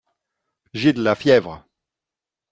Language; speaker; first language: French; non-native, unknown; Dutch